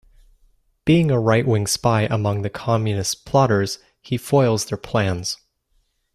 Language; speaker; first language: English; native; English